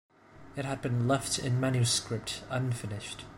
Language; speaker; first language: English; non-native, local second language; Cantonese